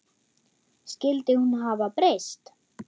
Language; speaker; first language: Icelandic; non-native, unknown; German